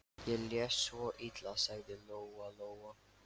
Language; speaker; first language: Icelandic; non-native, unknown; Lithuanian